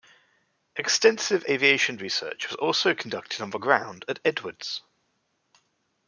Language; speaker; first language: English; native; English